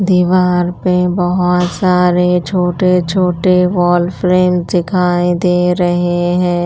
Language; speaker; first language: Hindi; non-native, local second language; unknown